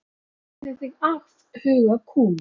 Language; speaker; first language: Icelandic; native; Icelandic